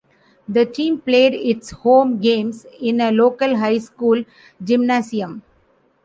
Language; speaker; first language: English; non-native, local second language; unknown